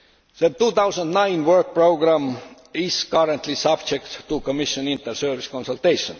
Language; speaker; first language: English; native; English